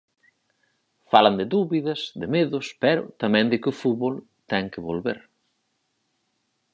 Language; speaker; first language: Galician; native; Galician